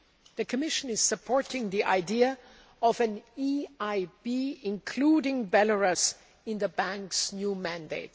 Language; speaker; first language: English; non-native, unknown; German